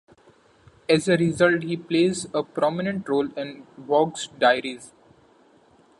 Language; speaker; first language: English; non-native, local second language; Marathi